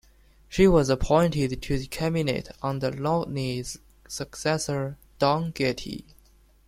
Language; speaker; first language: English; non-native, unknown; Chinese